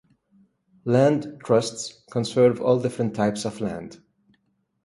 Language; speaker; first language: English; native; English